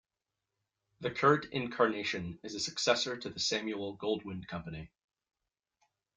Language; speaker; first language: English; native; English